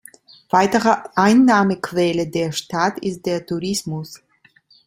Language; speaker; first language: German; non-native, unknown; Italian